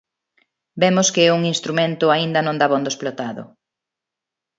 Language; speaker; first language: Galician; non-native, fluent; Spanish